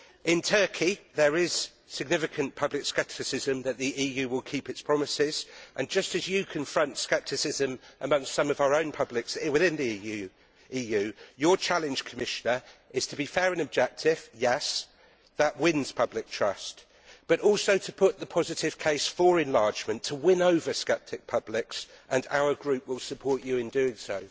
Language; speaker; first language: English; native; English